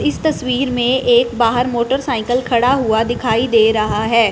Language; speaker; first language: Hindi; non-native, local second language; Punjabi